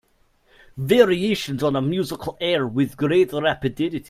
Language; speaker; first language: English; native; English